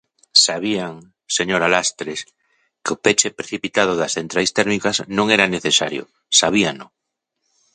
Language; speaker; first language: Galician; native; Galician